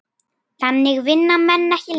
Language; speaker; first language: Icelandic; native; Icelandic